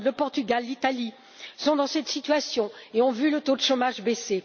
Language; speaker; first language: French; native; French